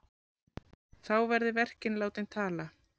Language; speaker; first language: Icelandic; native; Icelandic